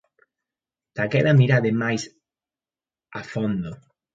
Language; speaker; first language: Galician; native; Galician